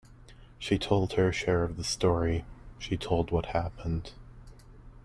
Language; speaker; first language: English; native; English